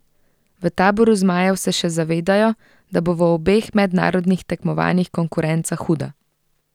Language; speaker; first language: Slovenian; native; Slovenian